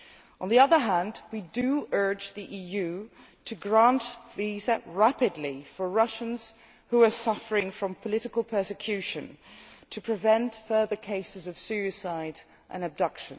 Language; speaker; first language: English; non-native, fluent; Dutch